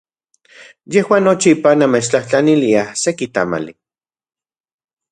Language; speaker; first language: Central Puebla Nahuatl; non-native, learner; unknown